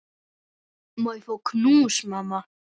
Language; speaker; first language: Icelandic; native; Icelandic